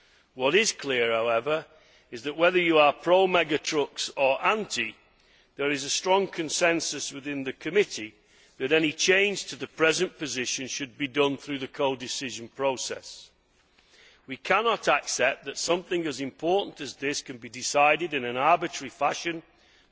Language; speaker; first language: English; native; English